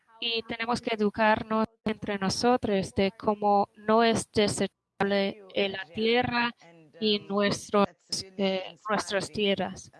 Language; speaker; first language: Spanish; non-native, related language; Portuguese